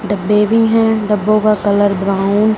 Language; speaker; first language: Hindi; non-native, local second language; Punjabi